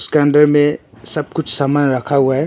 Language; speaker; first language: Hindi; non-native, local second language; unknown